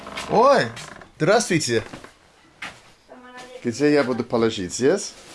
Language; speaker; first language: Russian; non-native, learner; English